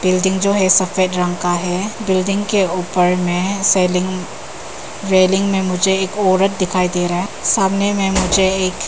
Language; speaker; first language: Hindi; non-native, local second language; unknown